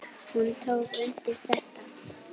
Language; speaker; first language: Icelandic; native; Icelandic